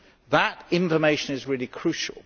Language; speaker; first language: English; native; English